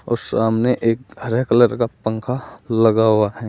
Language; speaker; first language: Hindi; native; Hindi